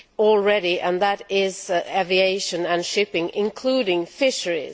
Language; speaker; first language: English; non-native, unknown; Swedish